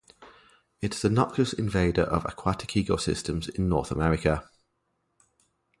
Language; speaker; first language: English; native; English